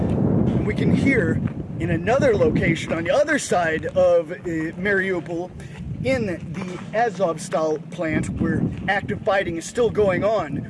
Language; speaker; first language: English; native; English